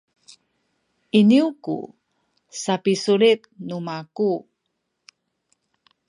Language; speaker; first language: Sakizaya; native; Sakizaya